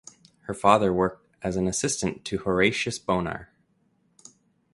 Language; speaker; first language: English; native; English